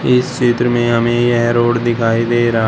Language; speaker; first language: Hindi; native; Hindi